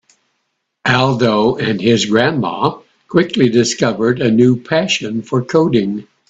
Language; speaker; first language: English; native; English